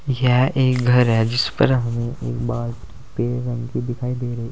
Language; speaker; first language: Hindi; native; Hindi